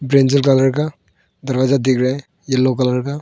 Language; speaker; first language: Hindi; non-native, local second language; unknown